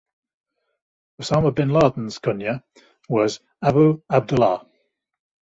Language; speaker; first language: English; native; English